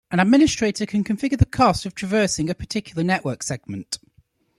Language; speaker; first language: English; native; English